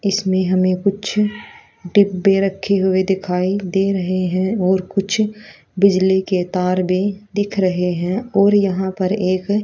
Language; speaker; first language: Hindi; native; Hindi